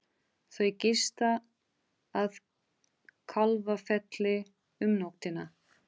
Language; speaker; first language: Icelandic; non-native, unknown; Portuguese